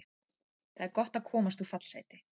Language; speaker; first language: Icelandic; native; Icelandic